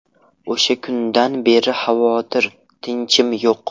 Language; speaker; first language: Uzbek; non-native, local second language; Russian